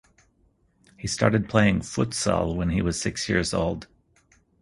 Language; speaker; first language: English; native; English